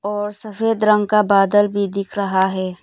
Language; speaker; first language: Hindi; non-native, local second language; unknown